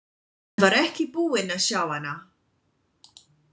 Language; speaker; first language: Icelandic; non-native, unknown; English